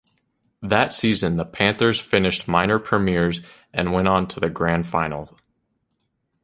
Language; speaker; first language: English; native; English